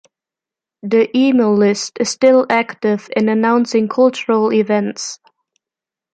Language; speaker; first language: English; non-native, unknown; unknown